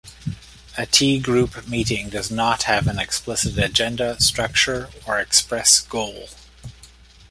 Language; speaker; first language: English; native; English